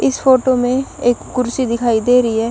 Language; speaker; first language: Hindi; non-native, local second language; Punjabi